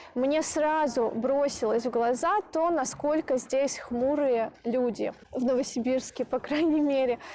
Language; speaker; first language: Russian; native; Russian